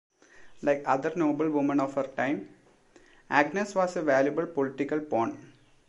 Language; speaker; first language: English; non-native, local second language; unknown